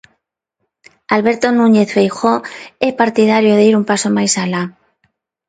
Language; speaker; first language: Galician; non-native, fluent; Spanish